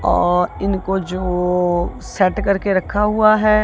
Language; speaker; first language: Hindi; non-native, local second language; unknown